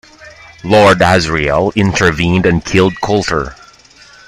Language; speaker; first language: English; non-native, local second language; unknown